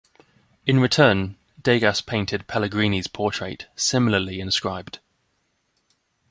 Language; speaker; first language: English; native; English